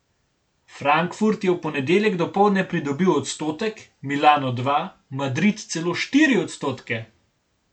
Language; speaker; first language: Slovenian; native; Slovenian